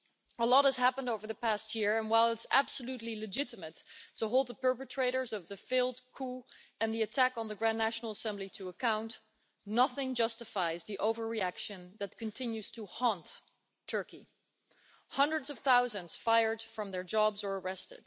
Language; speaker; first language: English; non-native, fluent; Dutch